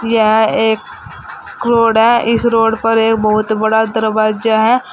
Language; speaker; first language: Hindi; native; Hindi